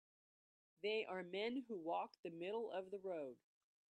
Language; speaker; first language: English; native; English